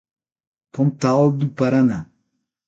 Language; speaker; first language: Portuguese; non-native, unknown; Spanish